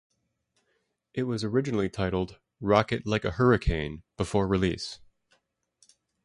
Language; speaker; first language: English; native; English